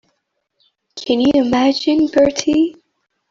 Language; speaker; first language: English; non-native, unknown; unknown